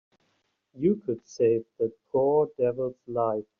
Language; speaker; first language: English; native; English